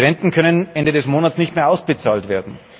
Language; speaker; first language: German; native; German